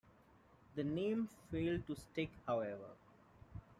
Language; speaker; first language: English; non-native, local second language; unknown